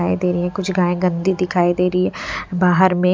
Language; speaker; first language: Hindi; non-native, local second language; Punjabi